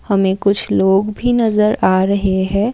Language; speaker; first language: Hindi; non-native, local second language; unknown